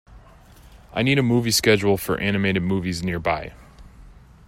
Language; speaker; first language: English; native; English